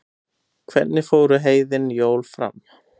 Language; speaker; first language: Icelandic; native; Icelandic